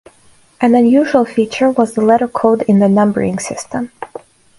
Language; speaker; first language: English; non-native, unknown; Russian